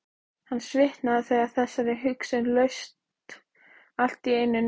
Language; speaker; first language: Icelandic; native; Icelandic